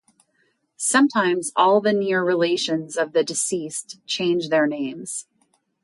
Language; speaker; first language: English; native; English